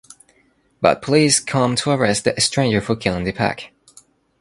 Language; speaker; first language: English; non-native, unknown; Spanish